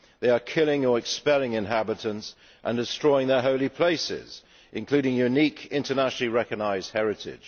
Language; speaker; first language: English; native; English